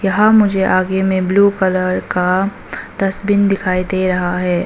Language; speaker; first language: Hindi; early bilingual, other home language; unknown